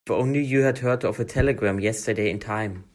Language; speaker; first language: English; non-native, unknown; German